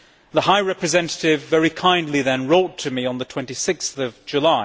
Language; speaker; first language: English; native; English